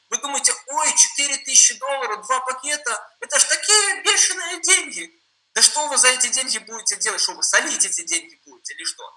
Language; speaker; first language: Russian; non-native, related language; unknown